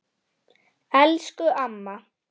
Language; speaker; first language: Icelandic; native; Icelandic